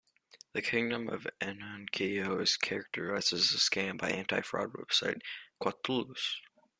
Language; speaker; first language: English; native; English